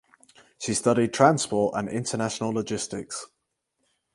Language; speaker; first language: English; native; English